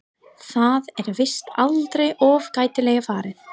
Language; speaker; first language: Icelandic; non-native, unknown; English